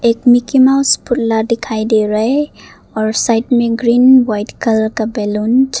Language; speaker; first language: Hindi; non-native, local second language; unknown